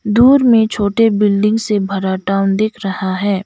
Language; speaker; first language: Hindi; non-native, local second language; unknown